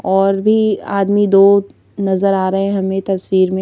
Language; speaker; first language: Hindi; native; Hindi